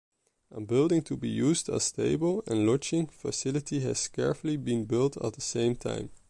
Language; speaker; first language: English; non-native, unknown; Dutch